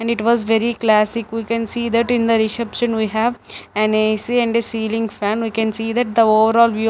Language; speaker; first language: English; non-native, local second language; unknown